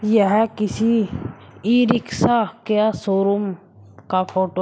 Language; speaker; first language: Hindi; native; Hindi